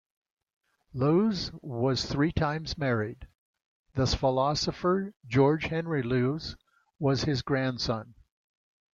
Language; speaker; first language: English; native; English